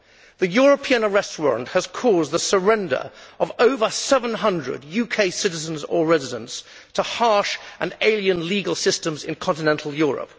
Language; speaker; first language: English; native; English